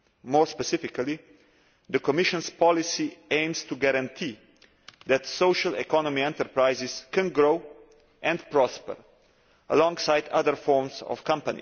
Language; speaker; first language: English; non-native, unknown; Slovenian